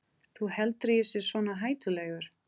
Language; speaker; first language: Icelandic; non-native, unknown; Portuguese